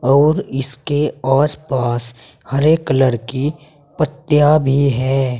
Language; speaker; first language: Hindi; native; Hindi